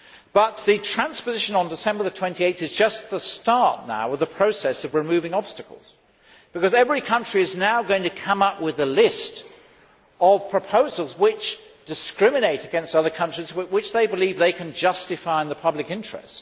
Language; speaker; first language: English; native; English